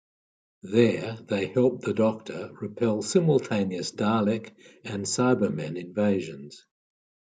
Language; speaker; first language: English; native; English